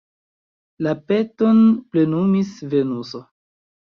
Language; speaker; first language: Esperanto; non-native, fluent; Chinese